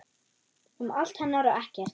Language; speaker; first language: Icelandic; non-native, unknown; German